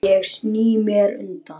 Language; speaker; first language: Icelandic; native; Icelandic